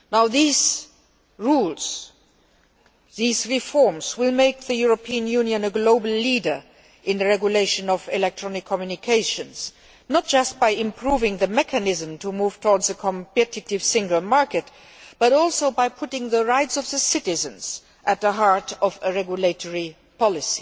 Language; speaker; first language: English; non-native, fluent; Luxembourgish